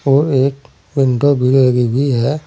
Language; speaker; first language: Hindi; native; Hindi